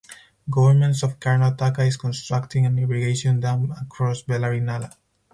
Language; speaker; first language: English; non-native, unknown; Spanish